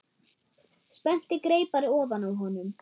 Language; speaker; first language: Icelandic; non-native, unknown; German